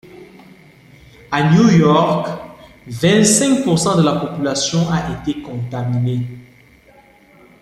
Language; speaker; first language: French; non-native, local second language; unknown